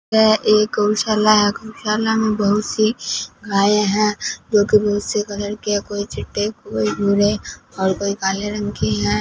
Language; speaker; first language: Hindi; non-native, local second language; Punjabi